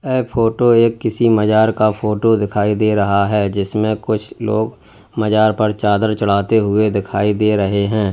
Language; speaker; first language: Hindi; native; Hindi